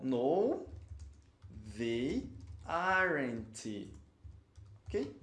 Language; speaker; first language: English; non-native, fluent; Portuguese